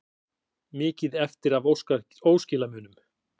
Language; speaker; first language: Icelandic; native; Icelandic